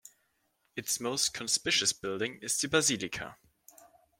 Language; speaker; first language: English; non-native, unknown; German